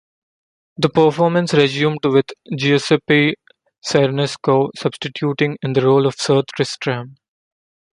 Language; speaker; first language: English; non-native, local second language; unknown